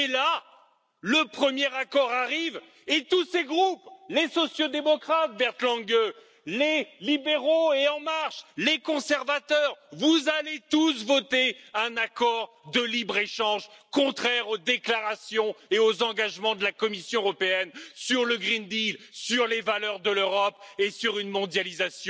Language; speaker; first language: French; native; French